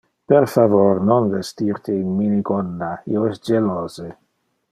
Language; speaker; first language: Interlingua; non-native, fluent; Dutch